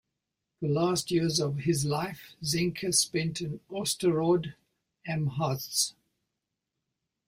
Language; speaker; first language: English; native; English